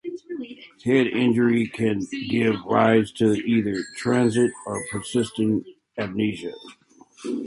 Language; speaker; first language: English; native; English